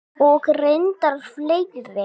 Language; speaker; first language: Icelandic; non-native, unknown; English